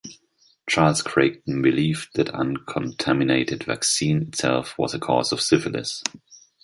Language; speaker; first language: English; non-native, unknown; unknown